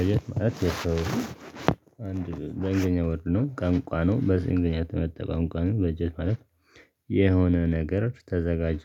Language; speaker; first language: Amharic; non-native, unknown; Tigrinya